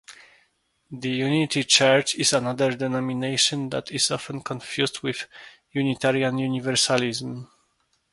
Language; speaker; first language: English; non-native, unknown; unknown